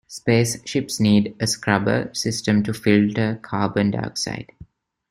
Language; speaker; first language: English; non-native, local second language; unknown